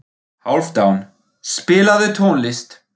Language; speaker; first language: Icelandic; non-native, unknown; German